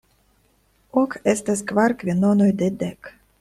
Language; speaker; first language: Esperanto; non-native, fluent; Russian